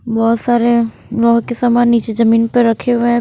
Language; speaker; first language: Hindi; non-native, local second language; Punjabi